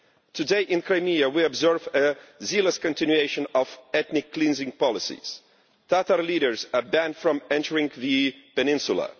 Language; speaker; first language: English; non-native, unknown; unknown